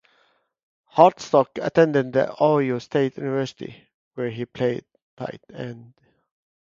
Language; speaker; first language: English; native; English